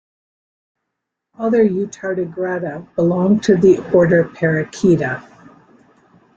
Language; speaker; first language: English; native; English